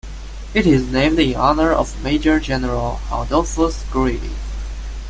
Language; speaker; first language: English; non-native, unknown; Chinese